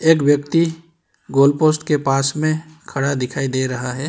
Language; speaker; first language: Hindi; non-native, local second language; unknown